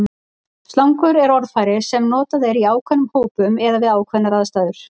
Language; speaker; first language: Icelandic; native; Icelandic